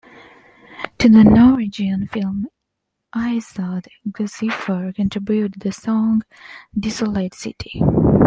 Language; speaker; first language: English; non-native, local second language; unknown